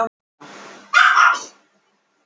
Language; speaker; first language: Icelandic; non-native, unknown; Russian